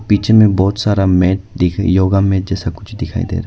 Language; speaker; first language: Hindi; non-native, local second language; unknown